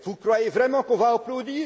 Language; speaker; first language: French; non-native, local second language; Dutch